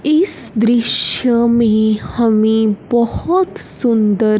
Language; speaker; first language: Hindi; non-native, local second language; Punjabi